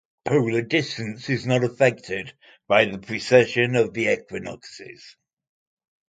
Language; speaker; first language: English; native; English